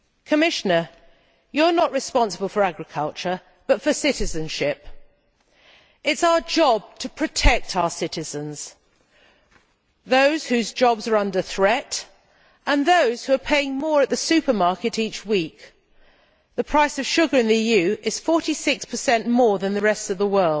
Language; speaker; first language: English; native; English